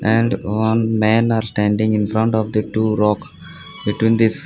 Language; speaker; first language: English; non-native, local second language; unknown